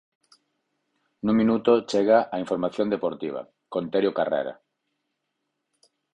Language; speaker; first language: Galician; native; Galician